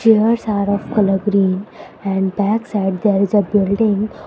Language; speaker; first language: English; non-native, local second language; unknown